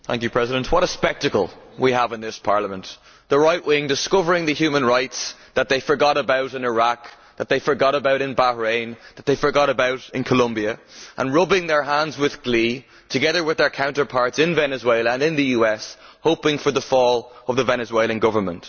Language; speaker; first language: English; native; English